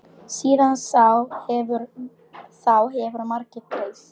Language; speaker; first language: Icelandic; non-native, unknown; Polish